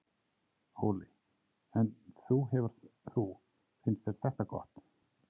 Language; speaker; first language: Icelandic; native; Icelandic